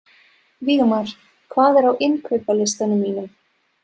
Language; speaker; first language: Icelandic; non-native, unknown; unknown